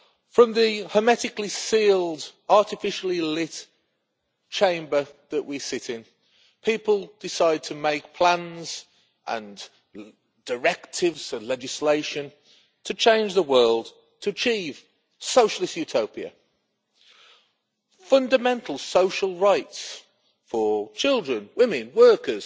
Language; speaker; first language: English; native; English